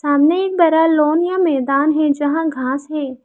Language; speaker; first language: Hindi; non-native, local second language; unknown